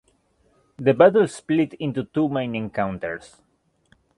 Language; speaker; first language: English; native; English